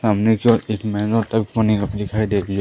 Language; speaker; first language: Hindi; native; Hindi